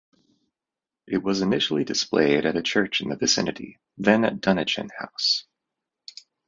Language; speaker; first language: English; native; English